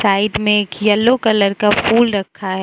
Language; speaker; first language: Hindi; non-native, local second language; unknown